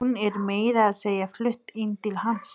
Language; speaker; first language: Icelandic; non-native, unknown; Nepali